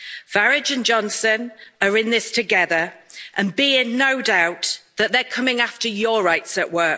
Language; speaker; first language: English; native; English